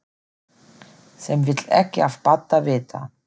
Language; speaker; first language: Icelandic; non-native, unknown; German